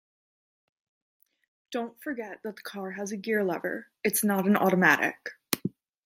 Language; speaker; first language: English; native; English